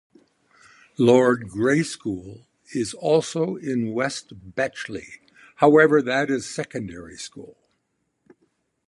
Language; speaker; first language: English; native; English